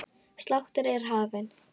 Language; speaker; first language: Icelandic; native; Icelandic